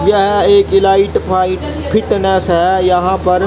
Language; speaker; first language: Hindi; native; Hindi